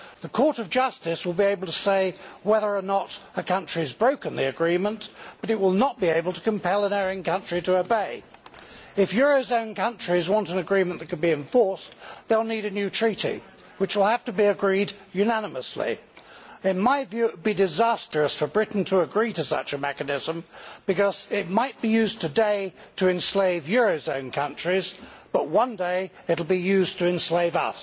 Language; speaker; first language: English; native; English